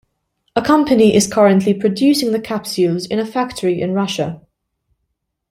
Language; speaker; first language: English; non-native, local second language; Maltese